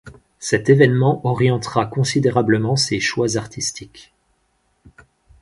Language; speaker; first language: French; native; French